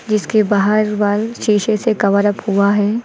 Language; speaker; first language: Hindi; native; Hindi